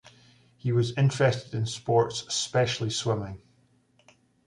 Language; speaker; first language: English; native; English